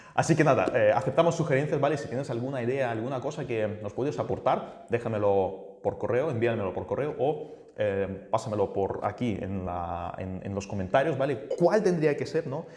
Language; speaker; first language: Spanish; non-native, fluent; Russian